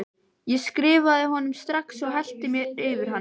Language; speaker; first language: Icelandic; native; Icelandic